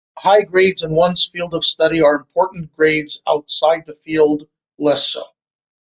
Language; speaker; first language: English; non-native, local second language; French